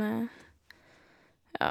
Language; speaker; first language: Norwegian; native; Norwegian